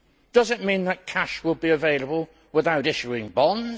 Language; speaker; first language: English; native; English